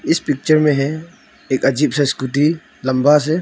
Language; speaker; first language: Hindi; non-native, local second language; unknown